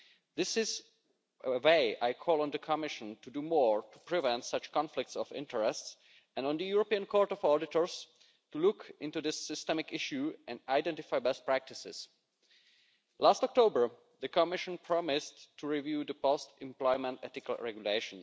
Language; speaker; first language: English; non-native, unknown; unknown